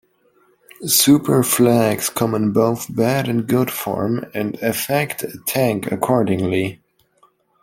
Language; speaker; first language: English; non-native, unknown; German